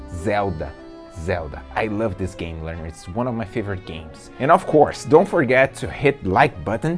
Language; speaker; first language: English; non-native, fluent; Portuguese